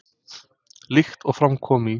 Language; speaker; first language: Icelandic; non-native, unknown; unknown